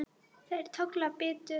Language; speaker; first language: Icelandic; non-native, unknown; Polish